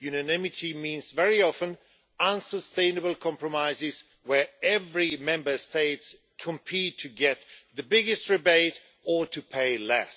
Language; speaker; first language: English; non-native, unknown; Swedish